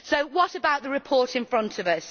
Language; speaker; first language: English; native; English